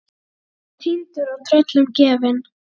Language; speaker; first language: Icelandic; native; Icelandic